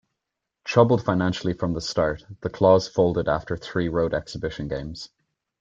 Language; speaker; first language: English; native; English